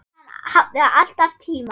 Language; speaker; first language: Icelandic; non-native, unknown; German